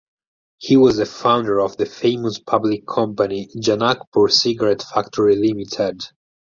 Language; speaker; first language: English; non-native, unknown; Italian